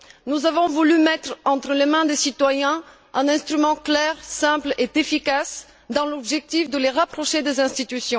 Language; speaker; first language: French; non-native, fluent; Bulgarian